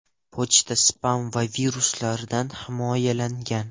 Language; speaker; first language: Uzbek; non-native, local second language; Russian